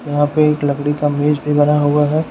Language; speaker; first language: Hindi; native; Hindi